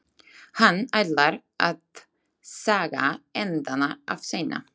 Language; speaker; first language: Icelandic; non-native, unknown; Slovak